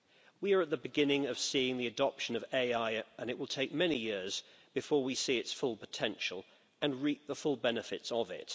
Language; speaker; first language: English; native; English